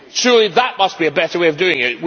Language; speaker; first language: English; native; English